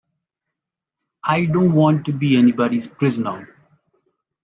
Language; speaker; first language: English; non-native, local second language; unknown